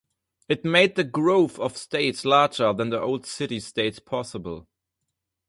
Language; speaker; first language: English; non-native, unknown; German